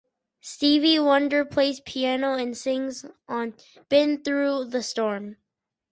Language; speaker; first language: English; native; English